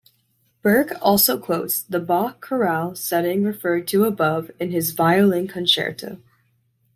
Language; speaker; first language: English; native; English